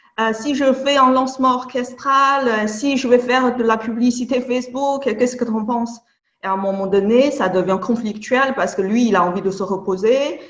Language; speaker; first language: French; non-native, fluent; Chinese